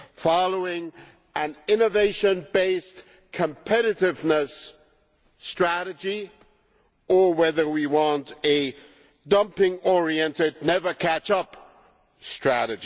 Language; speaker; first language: English; non-native, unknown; German